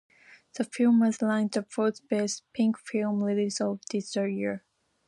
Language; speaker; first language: English; non-native, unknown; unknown